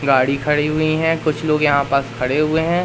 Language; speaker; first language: Hindi; native; Hindi